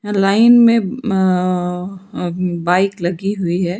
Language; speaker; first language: Hindi; non-native, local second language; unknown